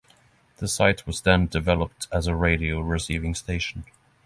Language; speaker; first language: English; non-native, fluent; Norwegian